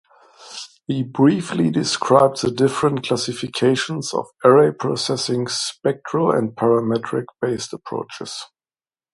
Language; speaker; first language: English; non-native, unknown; German